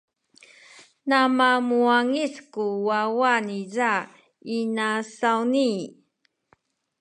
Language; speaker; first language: Sakizaya; non-native, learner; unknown